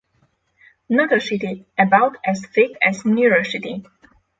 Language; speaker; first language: English; non-native, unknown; Polish